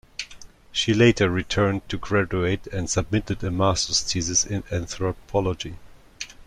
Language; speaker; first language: English; non-native, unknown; German